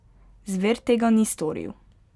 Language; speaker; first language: Slovenian; native; Slovenian